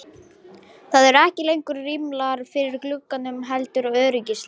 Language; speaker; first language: Icelandic; non-native, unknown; Lithuanian